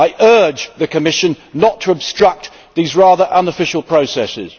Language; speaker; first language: English; native; English